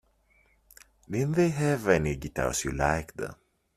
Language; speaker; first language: English; non-native, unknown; French